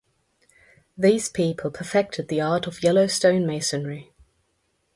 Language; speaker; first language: English; non-native, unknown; German